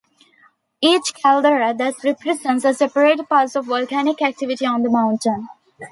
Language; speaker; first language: English; non-native, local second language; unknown